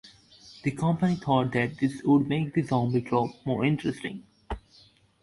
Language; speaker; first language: English; non-native, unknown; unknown